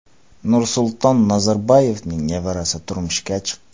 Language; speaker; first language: Uzbek; non-native, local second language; Kara-Kalpak